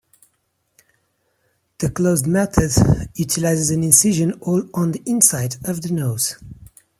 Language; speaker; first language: English; non-native, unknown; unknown